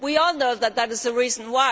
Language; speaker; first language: English; non-native, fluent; Danish